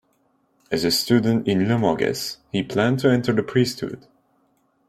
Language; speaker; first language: English; non-native, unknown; Turkish